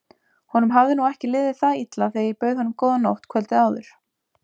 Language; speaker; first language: Icelandic; native; Icelandic